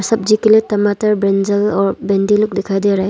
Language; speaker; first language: Hindi; non-native, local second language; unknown